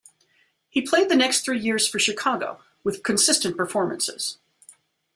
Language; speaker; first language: English; native; English